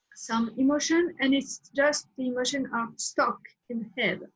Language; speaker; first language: English; non-native, learner; French